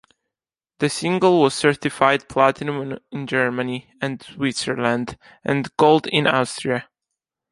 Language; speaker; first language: English; non-native, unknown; Italian